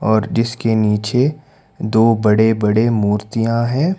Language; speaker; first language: Hindi; non-native, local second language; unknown